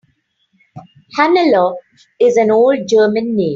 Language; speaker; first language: English; non-native, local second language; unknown